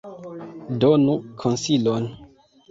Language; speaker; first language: Esperanto; non-native, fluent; Kinyarwanda